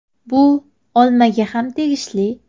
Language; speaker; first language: Uzbek; native; Uzbek